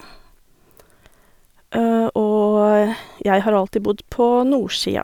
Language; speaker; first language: Norwegian; native; Norwegian